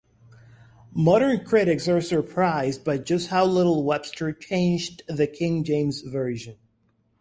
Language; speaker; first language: English; non-native, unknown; Spanish